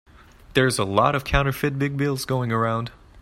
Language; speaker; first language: English; native; English